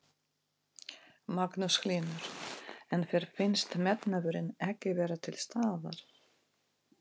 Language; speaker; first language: Icelandic; non-native, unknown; Russian